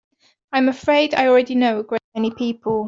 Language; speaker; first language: English; native; English